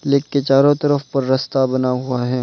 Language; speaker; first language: Hindi; non-native, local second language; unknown